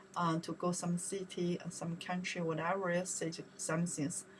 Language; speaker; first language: English; non-native, learner; Chinese